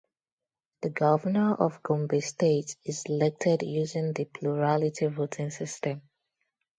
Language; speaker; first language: English; non-native, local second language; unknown